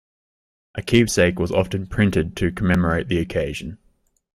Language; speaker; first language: English; native; English